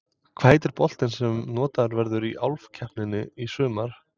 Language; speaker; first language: Icelandic; non-native, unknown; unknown